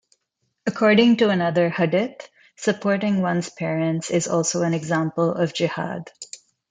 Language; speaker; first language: English; non-native, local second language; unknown